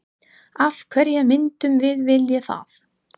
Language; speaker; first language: Icelandic; non-native, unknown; English